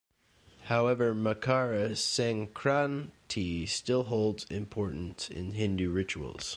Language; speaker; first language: English; native; English